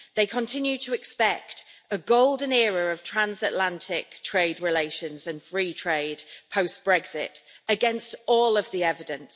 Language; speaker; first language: English; native; English